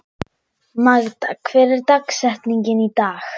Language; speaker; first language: Icelandic; non-native, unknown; German